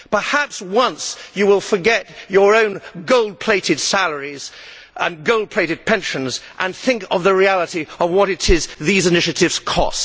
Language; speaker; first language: English; native; English